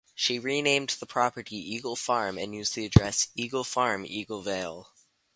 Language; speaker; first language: English; native; English